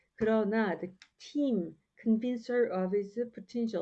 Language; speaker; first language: English; non-native, fluent; Korean